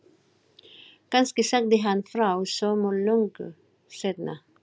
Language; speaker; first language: Icelandic; non-native, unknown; Filipino